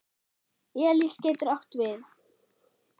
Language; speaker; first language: Icelandic; non-native, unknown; German